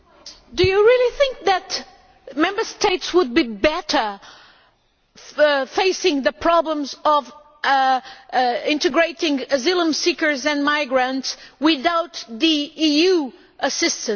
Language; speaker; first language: English; non-native, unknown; Portuguese